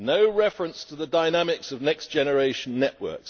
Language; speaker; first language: English; native; English